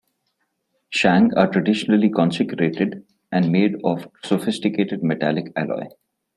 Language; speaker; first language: English; non-native, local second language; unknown